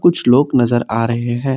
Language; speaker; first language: Hindi; non-native, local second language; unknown